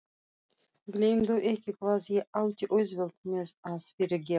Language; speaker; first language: Icelandic; non-native, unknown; Russian